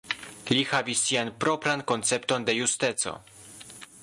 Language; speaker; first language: Esperanto; non-native, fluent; Polish